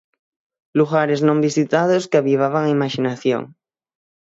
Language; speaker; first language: Galician; native; Galician